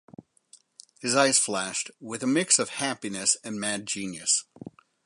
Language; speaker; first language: English; native; English